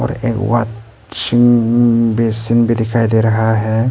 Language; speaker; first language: Hindi; early bilingual, other home language; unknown